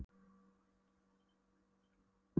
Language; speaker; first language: Icelandic; non-native, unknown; Polish